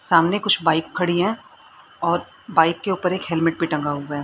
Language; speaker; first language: Hindi; native; Hindi